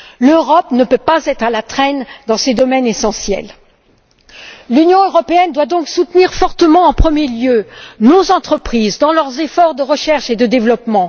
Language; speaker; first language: French; native; French